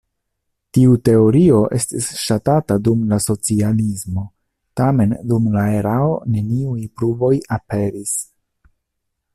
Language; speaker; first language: Esperanto; non-native, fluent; Italian